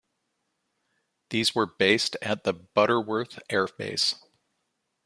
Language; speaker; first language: English; native; English